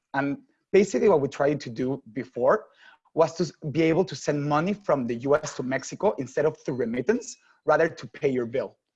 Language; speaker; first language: English; non-native, fluent; Spanish